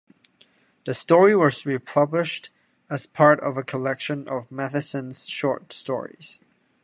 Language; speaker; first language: English; non-native, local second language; Cantonese